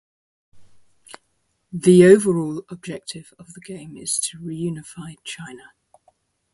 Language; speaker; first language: English; native; English